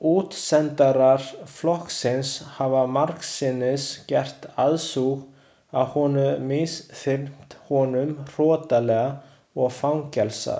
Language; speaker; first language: Icelandic; non-native, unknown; Chinese